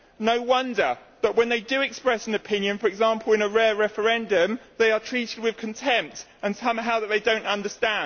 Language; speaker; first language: English; native; English